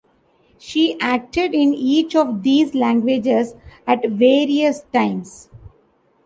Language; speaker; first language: English; non-native, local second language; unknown